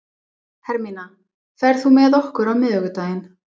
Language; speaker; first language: Icelandic; non-native, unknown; English